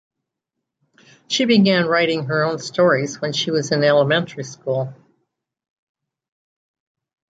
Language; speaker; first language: English; native; English